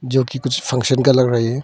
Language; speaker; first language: Hindi; early bilingual, other home language; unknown